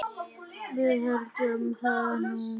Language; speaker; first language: Icelandic; native; Icelandic